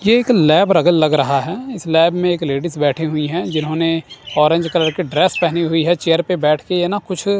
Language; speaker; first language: Hindi; non-native, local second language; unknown